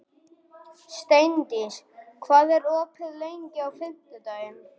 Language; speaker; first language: Icelandic; non-native, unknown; German